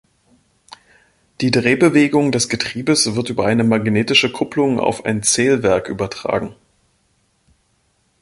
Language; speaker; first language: German; native; German